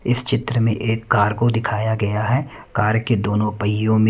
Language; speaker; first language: Hindi; non-native, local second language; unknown